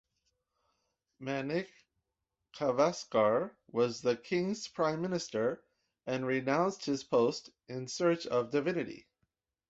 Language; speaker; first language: English; native; English